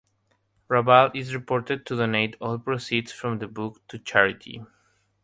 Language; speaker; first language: English; non-native, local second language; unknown